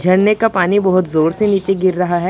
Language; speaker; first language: Hindi; non-native, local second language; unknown